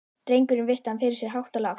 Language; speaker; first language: Icelandic; native; Icelandic